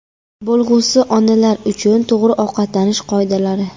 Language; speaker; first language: Uzbek; non-native, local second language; Kara-Kalpak